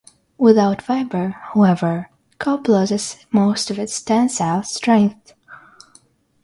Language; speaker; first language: English; non-native, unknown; Russian